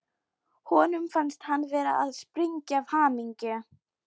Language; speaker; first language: Icelandic; non-native, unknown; Polish